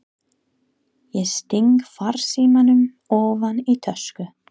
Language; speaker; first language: Icelandic; non-native, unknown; English